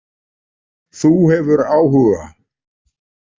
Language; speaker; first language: Icelandic; native; Icelandic